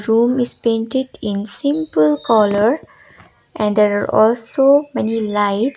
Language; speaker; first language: English; non-native, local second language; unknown